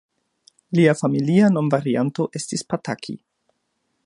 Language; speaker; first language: Esperanto; non-native, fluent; German